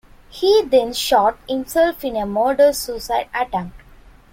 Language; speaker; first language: English; non-native, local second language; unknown